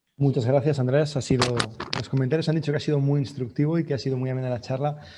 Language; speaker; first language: Spanish; native; Spanish